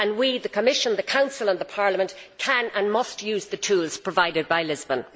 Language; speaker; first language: English; native; English